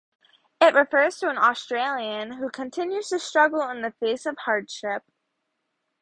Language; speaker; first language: English; native; English